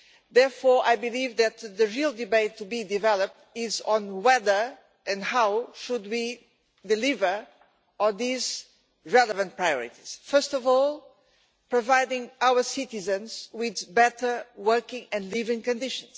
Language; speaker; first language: English; non-native, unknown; Portuguese